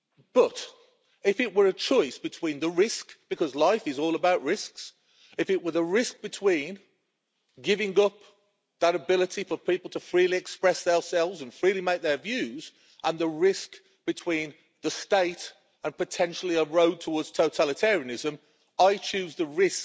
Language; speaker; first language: English; native; English